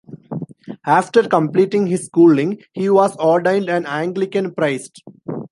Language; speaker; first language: English; non-native, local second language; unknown